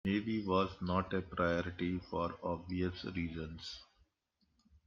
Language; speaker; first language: English; non-native, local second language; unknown